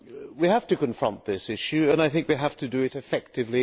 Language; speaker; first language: English; non-native, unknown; Hungarian